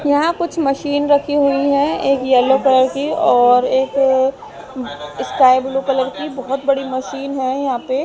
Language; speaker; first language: Hindi; native; Hindi